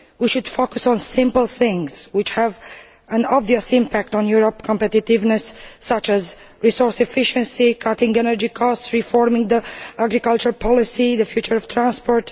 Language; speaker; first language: English; non-native, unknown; Romanian